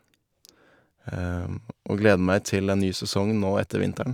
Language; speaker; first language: Norwegian; native; Norwegian